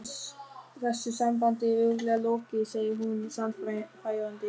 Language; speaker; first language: Icelandic; non-native, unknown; German